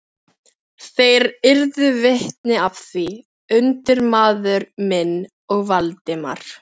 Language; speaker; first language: Icelandic; non-native, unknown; Filipino